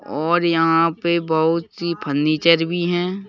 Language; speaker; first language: Hindi; native; Hindi